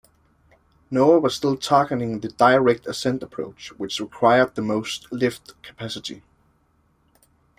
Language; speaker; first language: English; native; English